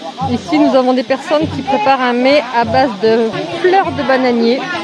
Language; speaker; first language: French; native; French